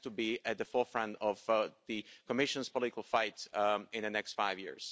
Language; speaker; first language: English; non-native, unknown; Slovak